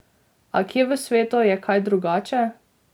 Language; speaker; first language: Slovenian; native; Slovenian